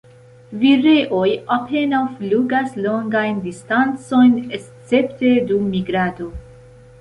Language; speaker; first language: Esperanto; non-native, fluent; Central Kurdish